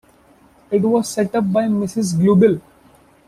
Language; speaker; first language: English; non-native, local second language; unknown